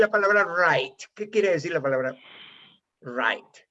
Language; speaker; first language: Spanish; native; Spanish